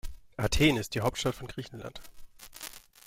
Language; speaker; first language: German; native; German